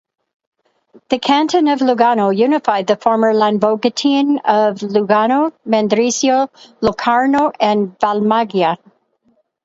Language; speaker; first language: English; native; English